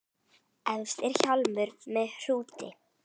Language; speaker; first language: Icelandic; native; Icelandic